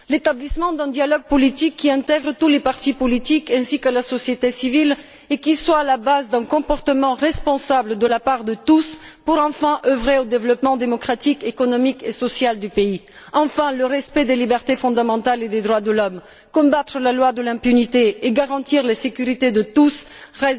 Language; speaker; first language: French; non-native, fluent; Bulgarian